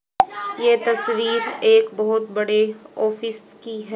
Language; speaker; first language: Hindi; native; Hindi